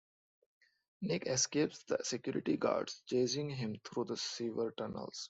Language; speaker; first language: English; non-native, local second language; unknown